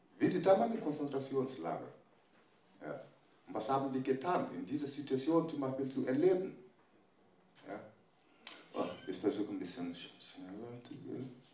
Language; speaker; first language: German; non-native, fluent; French